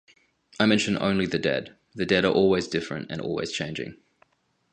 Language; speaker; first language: English; native; English